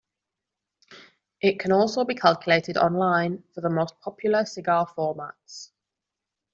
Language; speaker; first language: English; non-native, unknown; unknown